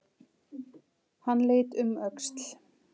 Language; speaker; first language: Icelandic; native; Icelandic